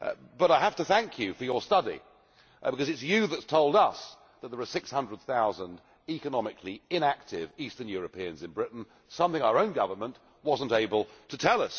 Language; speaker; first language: English; native; English